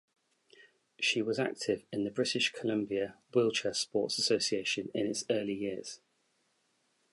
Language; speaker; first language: English; native; English